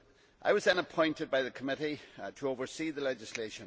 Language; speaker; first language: English; native; English